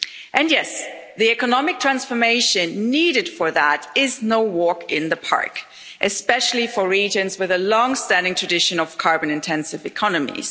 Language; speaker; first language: English; non-native, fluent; German